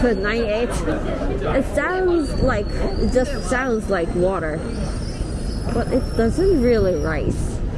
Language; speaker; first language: English; non-native, learner; Korean